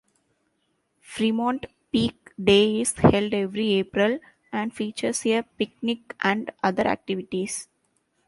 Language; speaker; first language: English; non-native, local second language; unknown